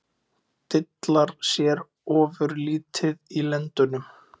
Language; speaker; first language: Icelandic; native; Icelandic